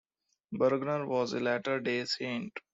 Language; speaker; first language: English; non-native, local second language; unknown